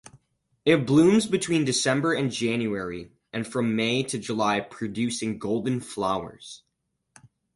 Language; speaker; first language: English; native; English